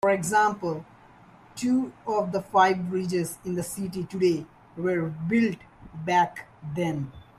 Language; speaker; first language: English; non-native, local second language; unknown